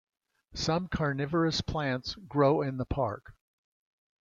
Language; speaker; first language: English; native; English